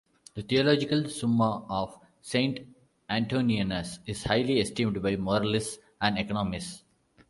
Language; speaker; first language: English; non-native, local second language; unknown